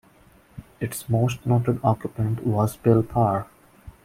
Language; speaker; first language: English; non-native, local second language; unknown